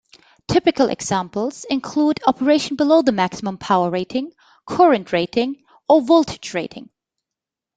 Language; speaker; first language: English; non-native, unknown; German